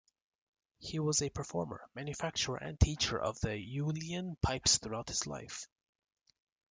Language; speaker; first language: English; native; English